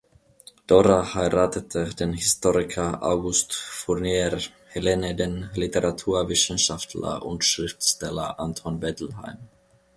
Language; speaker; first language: German; non-native, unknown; Finnish